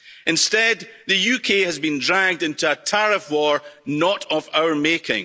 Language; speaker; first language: English; native; English